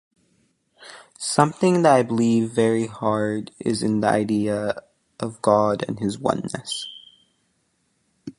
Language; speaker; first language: English; native; English